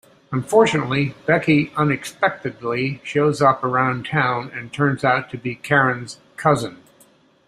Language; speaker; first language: English; native; English